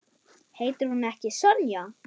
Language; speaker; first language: Icelandic; non-native, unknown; German